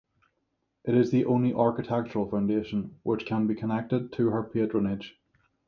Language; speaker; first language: English; native; English